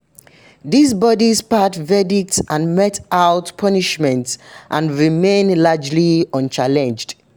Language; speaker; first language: English; non-native, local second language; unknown